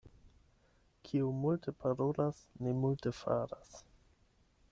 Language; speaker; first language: Esperanto; non-native, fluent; German